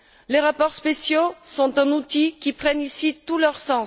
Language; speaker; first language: French; non-native, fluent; Bulgarian